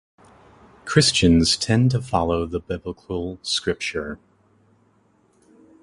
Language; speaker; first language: English; native; English